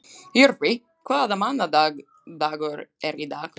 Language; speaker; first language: Icelandic; non-native, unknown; Slovak